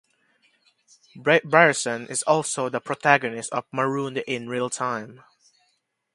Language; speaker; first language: English; non-native, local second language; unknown